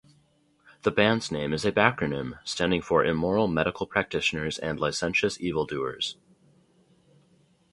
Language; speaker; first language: English; native; English